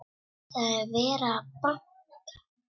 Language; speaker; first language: Icelandic; non-native, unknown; Czech